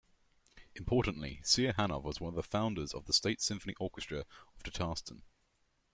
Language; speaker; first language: English; native; English